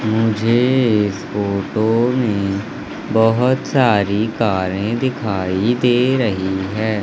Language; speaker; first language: Hindi; native; Hindi